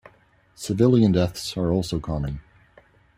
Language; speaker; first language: English; native; English